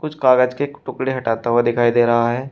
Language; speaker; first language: Hindi; native; Hindi